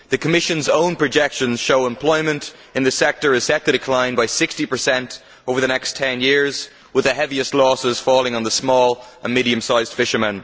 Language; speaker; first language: English; native; English